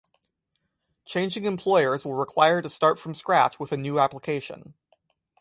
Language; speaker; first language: English; native; English